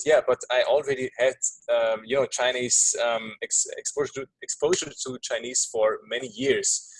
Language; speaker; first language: English; non-native, fluent; German